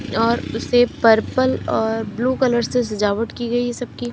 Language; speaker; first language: Hindi; native; Hindi